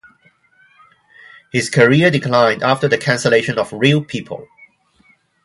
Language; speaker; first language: English; non-native, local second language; Cantonese